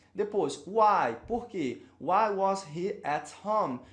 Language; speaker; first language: English; non-native, fluent; Portuguese